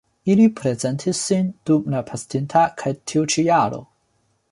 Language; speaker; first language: Esperanto; non-native, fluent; Chinese